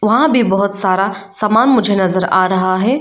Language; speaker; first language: Hindi; non-native, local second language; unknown